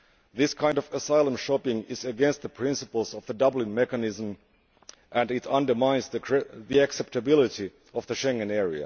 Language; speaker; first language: English; non-native, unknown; Finnish